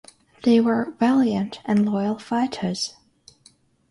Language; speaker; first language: English; non-native, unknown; Russian